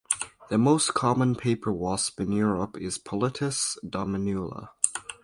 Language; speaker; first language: English; native; English